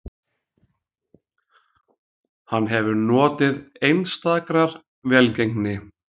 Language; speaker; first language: Icelandic; native; Icelandic